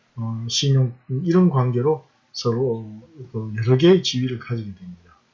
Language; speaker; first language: Korean; native; Korean